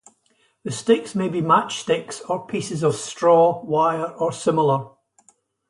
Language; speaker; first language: English; native; English